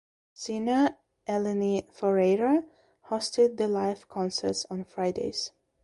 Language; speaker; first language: English; non-native, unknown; Belarusian